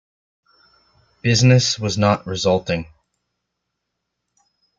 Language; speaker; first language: English; native; English